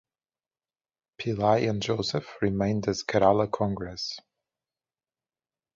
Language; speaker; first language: English; native; English